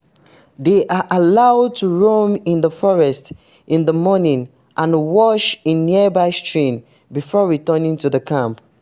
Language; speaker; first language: English; non-native, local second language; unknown